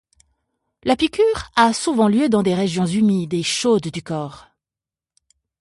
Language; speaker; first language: French; native; French